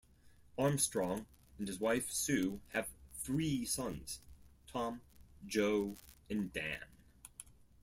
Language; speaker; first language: English; non-native, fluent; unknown